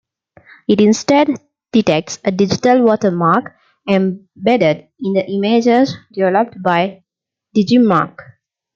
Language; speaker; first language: English; non-native, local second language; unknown